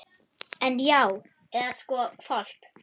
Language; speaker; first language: Icelandic; non-native, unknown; German